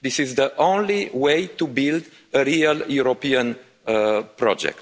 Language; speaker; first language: English; non-native, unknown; Romanian